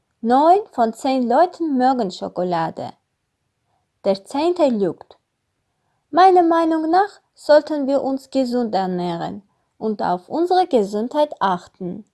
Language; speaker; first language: German; non-native, learner; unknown